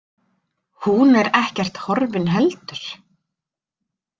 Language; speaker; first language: Icelandic; native; Icelandic